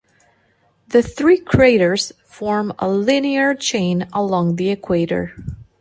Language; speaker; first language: English; non-native, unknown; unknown